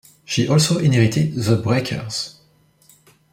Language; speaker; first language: English; non-native, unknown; French